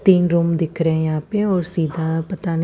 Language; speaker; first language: Hindi; non-native, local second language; Punjabi